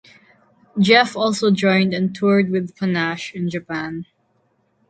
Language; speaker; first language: English; non-native, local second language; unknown